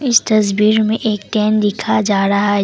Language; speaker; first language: Hindi; non-native, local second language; Assamese